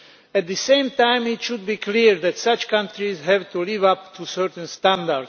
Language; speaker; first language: English; non-native, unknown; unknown